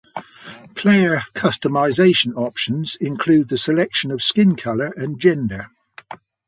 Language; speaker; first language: English; native; English